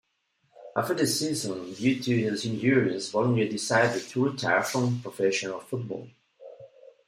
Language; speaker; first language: English; non-native, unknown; Spanish